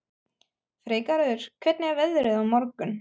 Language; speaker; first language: Icelandic; non-native, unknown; German